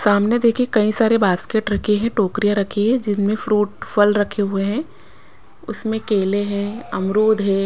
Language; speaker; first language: Hindi; non-native, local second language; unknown